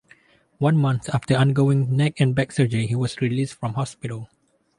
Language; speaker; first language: English; non-native, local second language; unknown